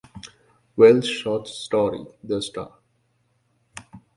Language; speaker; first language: English; native; English